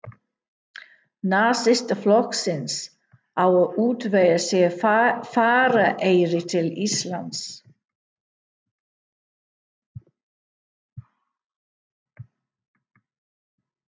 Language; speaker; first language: Icelandic; non-native, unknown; English